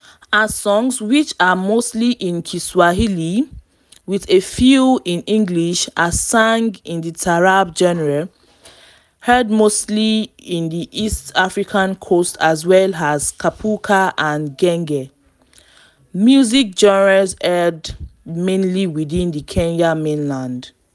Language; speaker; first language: English; non-native, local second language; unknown